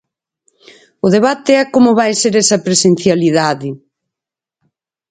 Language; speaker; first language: Galician; native; Galician